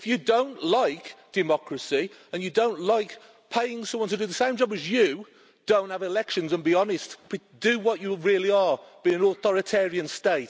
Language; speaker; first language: English; native; English